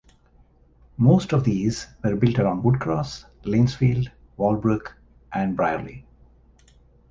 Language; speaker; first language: English; native; English